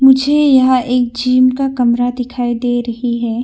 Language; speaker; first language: Hindi; non-native, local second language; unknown